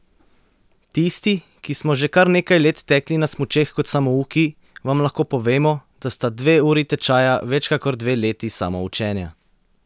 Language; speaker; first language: Slovenian; native; Slovenian